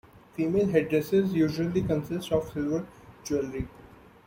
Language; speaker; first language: English; non-native, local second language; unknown